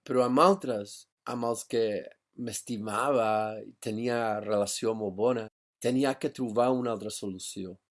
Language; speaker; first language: Catalan; non-native, fluent; English